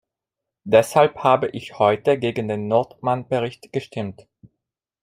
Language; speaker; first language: German; non-native, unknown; Italian